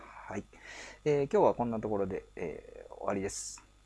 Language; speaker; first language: Japanese; native; Japanese